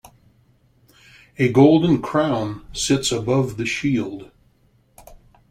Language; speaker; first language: English; native; English